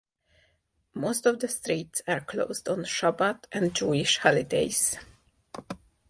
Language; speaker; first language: English; non-native, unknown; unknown